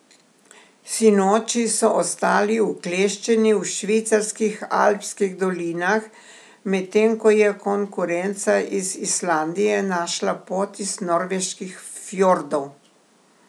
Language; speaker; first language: Slovenian; native; Slovenian